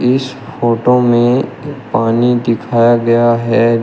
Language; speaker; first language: Hindi; native; Hindi